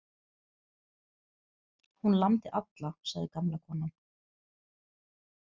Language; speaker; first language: Icelandic; non-native, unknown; Portuguese